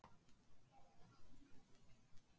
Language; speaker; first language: Icelandic; native; Icelandic